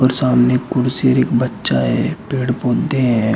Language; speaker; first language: Hindi; native; Hindi